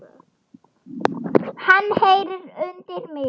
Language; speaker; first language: Icelandic; non-native, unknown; German